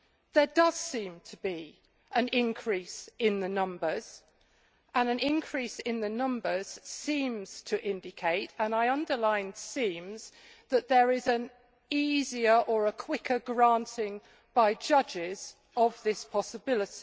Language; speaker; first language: English; native; English